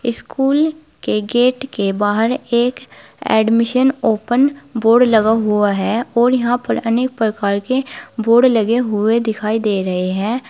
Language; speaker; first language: Hindi; native; Hindi